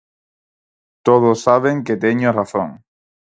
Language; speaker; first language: Galician; non-native, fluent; Spanish